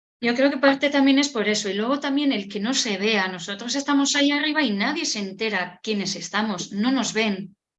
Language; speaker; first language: Spanish; non-native, local second language; Basque